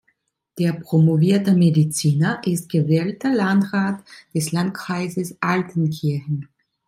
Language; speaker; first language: German; non-native, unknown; Italian